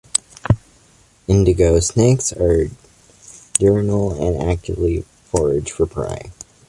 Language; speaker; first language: English; native; English